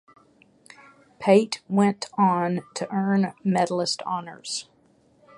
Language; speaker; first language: English; native; English